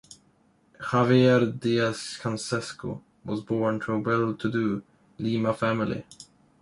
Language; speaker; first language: English; non-native, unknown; Swedish